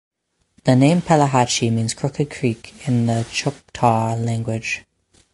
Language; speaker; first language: English; native; English